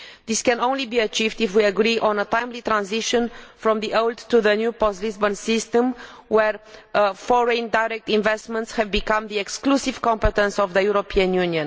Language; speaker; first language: English; non-native, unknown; Romanian